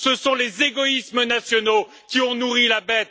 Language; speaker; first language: French; native; French